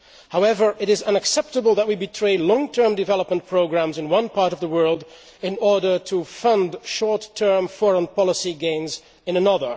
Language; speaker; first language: English; non-native, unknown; Dutch